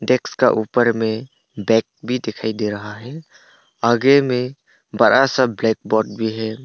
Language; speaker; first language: Hindi; non-native, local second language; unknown